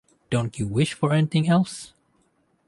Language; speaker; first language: English; non-native, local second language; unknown